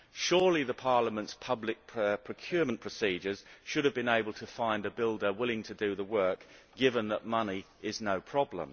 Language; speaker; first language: English; native; English